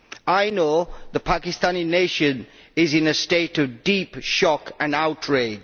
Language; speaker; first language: English; native; English